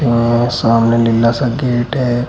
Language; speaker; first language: Hindi; native; Hindi